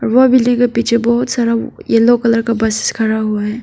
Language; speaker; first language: Hindi; non-native, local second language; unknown